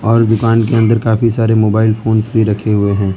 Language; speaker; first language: Hindi; non-native, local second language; Gujarati